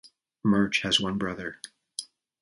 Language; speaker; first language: English; native; English